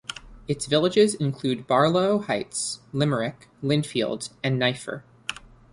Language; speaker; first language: English; native; English